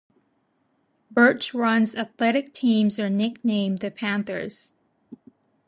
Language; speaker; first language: English; non-native, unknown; Japanese